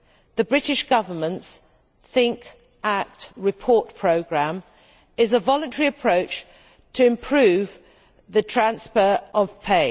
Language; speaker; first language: English; native; English